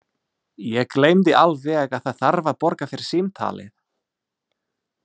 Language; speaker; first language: Icelandic; non-native, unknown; English